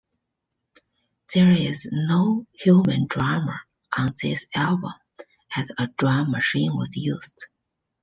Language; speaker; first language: English; non-native, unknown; Chinese